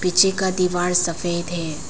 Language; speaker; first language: Hindi; non-native, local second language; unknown